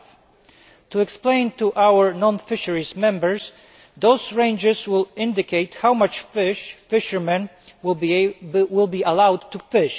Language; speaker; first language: English; non-native, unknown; Polish